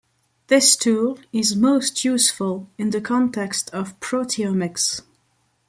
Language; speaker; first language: English; non-native, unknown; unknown